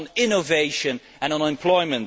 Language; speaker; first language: English; non-native, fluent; Dutch